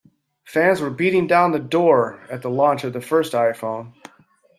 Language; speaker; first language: English; native; English